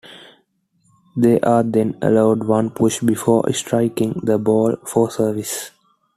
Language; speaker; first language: English; non-native, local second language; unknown